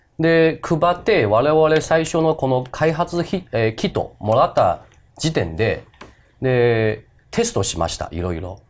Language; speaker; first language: Japanese; non-native, fluent; Chinese